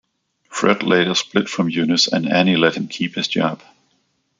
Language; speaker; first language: English; non-native, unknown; Danish